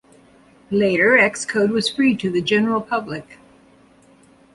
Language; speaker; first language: English; native; English